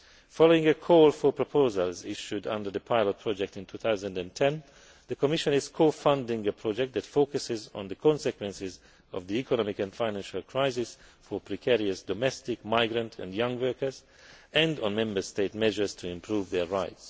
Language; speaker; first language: English; non-native, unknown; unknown